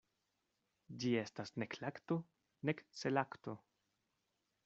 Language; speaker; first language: Esperanto; non-native, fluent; Spanish